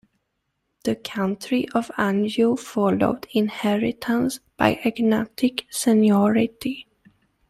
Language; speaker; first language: English; native; English